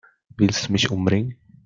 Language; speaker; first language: German; non-native, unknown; Slovak